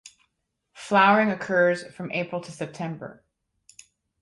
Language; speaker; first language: English; native; English